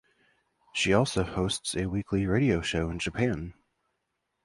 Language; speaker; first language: English; native; English